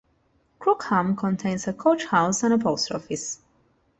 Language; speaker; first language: English; non-native, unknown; Spanish